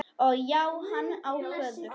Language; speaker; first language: Icelandic; non-native, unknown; Polish